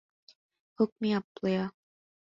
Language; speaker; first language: English; non-native, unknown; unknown